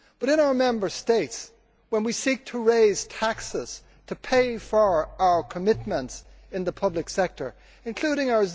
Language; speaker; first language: English; native; English